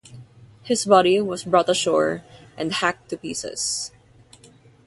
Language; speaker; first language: English; non-native, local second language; Filipino